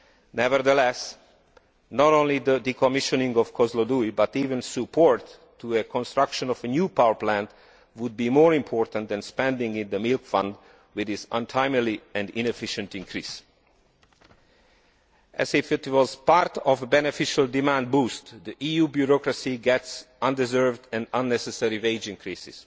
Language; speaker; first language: English; non-native, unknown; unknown